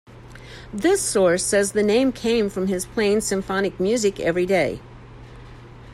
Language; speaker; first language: English; native; English